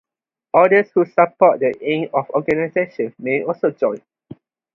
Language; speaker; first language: English; non-native, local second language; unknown